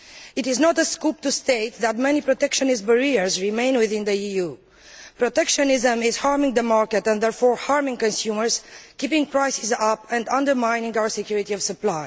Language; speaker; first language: English; non-native, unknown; Romanian